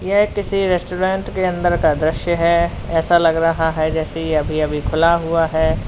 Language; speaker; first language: Hindi; native; Hindi